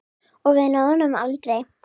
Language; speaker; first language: Icelandic; non-native, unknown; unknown